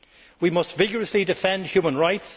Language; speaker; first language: English; native; English